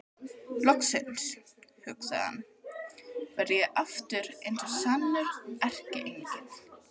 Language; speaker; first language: Icelandic; native; Icelandic